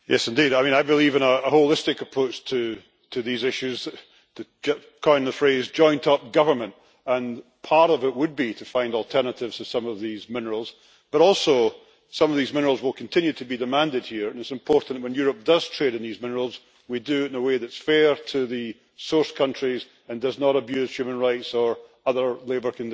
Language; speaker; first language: English; native; English